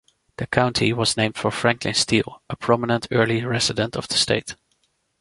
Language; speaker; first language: English; non-native, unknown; Dutch